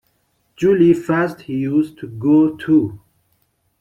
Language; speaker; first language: English; non-native, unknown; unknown